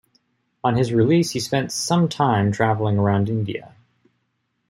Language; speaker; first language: English; native; English